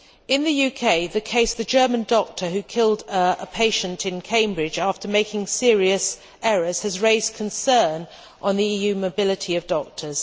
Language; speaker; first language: English; native; English